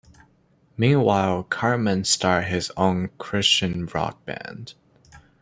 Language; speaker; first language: English; non-native, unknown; Chinese